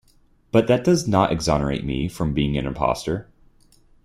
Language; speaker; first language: English; native; English